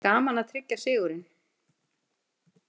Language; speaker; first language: Icelandic; native; Icelandic